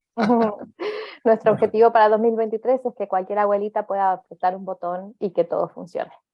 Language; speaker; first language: Spanish; native; Spanish